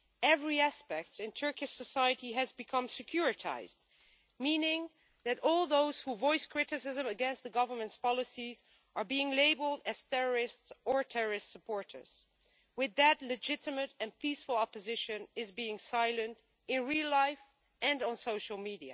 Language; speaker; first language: English; non-native, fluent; Dutch